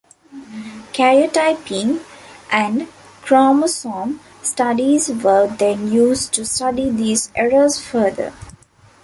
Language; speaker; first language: English; non-native, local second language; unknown